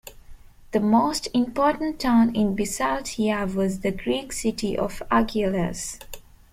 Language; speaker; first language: English; non-native, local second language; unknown